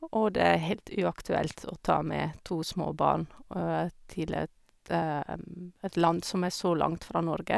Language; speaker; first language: Norwegian; non-native, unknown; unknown